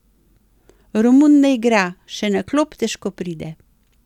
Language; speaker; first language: Slovenian; native; Slovenian